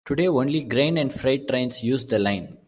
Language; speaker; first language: English; non-native, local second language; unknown